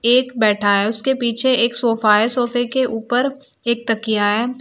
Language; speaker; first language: Hindi; native; Hindi